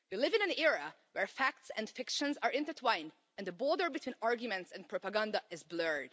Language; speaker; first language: English; non-native, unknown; Hungarian